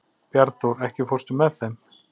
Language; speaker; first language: Icelandic; native; Icelandic